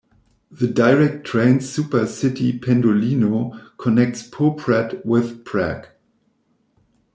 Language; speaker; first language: English; non-native, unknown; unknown